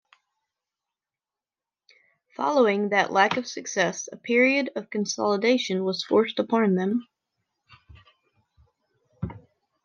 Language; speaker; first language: English; native; English